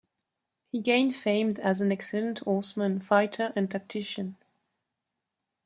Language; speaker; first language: English; non-native, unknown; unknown